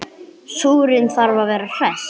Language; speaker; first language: Icelandic; non-native, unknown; English